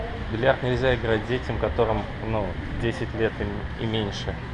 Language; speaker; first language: Russian; native; Russian